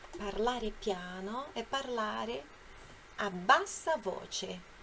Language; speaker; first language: Italian; non-native, fluent; Portuguese